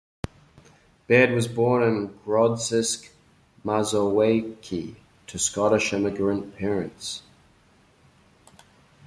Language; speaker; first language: English; native; English